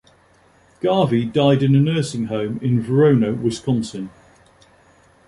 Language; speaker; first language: English; native; English